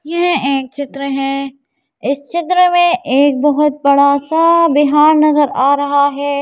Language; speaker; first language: Hindi; native; Hindi